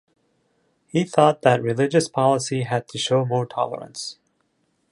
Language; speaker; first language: English; non-native, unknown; Japanese